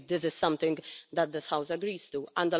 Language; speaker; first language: English; non-native, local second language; Maltese